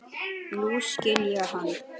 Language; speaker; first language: Icelandic; native; Icelandic